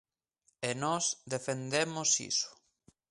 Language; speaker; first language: Galician; native; Galician